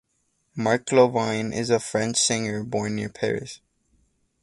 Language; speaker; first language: English; native; English